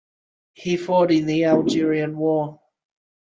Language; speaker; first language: English; native; English